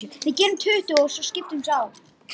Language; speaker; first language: Icelandic; non-native, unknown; Lithuanian